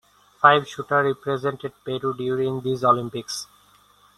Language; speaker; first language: English; non-native, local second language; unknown